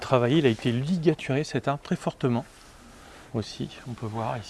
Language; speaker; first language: French; native; French